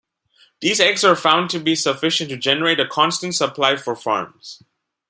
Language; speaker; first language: English; non-native, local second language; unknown